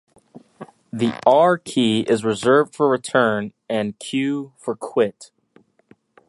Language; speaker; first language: English; native; English